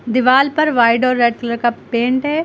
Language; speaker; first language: Hindi; native; Hindi